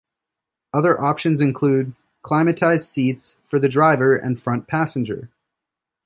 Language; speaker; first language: English; native; English